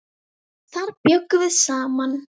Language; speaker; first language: Icelandic; native; Icelandic